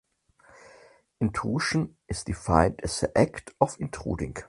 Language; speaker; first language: English; non-native, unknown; German